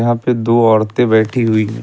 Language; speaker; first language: Hindi; native; Hindi